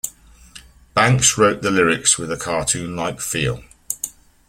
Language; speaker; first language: English; native; English